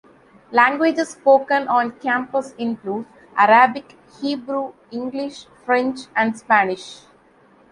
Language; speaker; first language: English; non-native, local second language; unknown